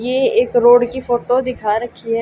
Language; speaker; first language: Hindi; native; Hindi